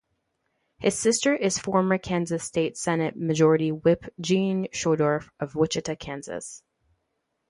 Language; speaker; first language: English; native; English